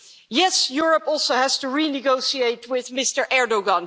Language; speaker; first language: English; non-native, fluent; Dutch